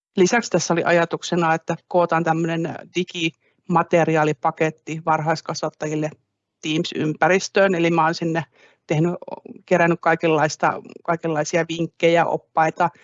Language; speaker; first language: Finnish; native; Finnish